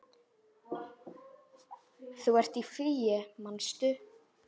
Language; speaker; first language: Icelandic; native; Icelandic